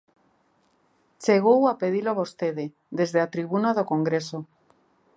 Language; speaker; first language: Galician; native; Galician